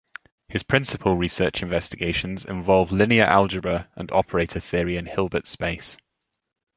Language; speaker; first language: English; native; English